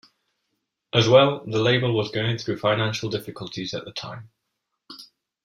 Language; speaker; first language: English; non-native, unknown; Catalan